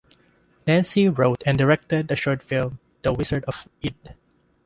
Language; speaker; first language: English; non-native, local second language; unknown